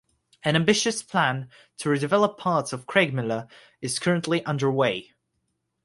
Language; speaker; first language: English; non-native, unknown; Russian